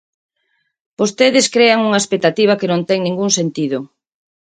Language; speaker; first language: Galician; native; Galician